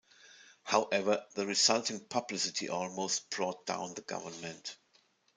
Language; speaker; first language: English; non-native, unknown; German